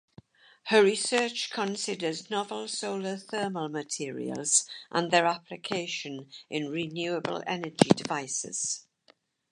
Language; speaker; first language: English; native; English